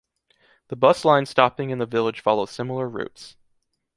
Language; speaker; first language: English; native; English